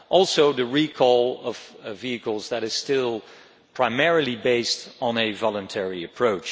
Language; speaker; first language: English; non-native, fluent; Dutch